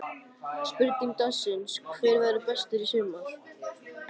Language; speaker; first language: Icelandic; native; Icelandic